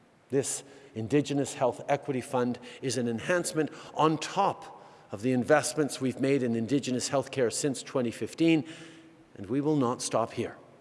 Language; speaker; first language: English; native; English